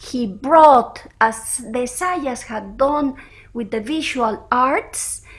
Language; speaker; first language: English; early bilingual, other home language; Spanish